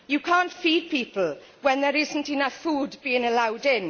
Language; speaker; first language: English; native; English